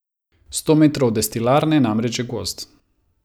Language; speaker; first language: Slovenian; non-native, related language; Croatian